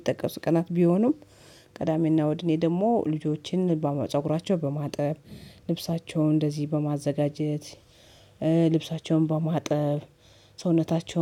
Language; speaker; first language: Amharic; native; Amharic